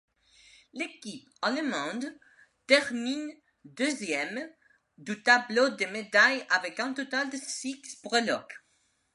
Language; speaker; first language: French; non-native, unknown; Spanish